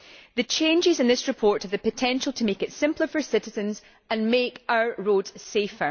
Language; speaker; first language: English; native; English